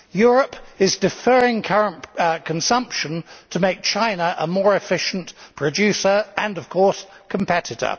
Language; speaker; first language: English; native; English